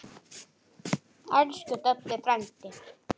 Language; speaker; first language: Icelandic; native; Icelandic